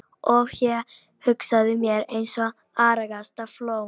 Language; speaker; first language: Icelandic; non-native, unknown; Polish